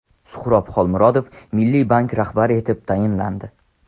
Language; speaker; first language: Uzbek; non-native, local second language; Tajik